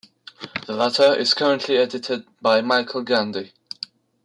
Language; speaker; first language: English; non-native, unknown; French